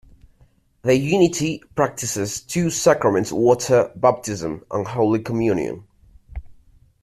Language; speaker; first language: English; native; English